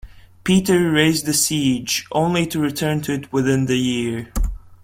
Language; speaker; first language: English; non-native, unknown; Latvian